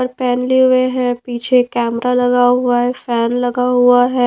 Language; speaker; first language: Hindi; non-native, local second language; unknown